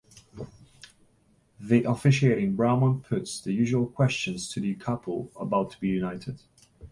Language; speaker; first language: English; non-native, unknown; Polish